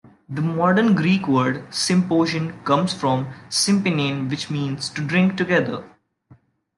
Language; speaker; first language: English; non-native, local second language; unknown